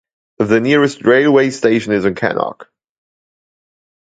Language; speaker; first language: English; non-native, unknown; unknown